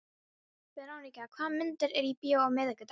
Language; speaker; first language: Icelandic; non-native, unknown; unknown